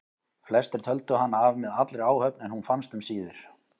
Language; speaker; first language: Icelandic; native; Icelandic